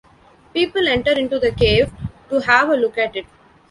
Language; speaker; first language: English; non-native, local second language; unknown